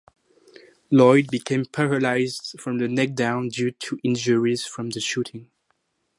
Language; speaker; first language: English; non-native, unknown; French